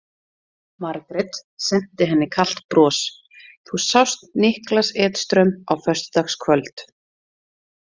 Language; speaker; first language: Icelandic; native; Icelandic